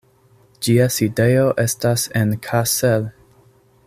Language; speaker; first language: Esperanto; non-native, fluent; English